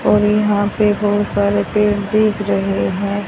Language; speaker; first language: Hindi; native; Hindi